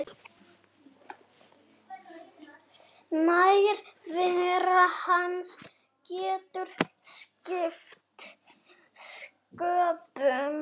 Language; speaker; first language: Icelandic; native; Icelandic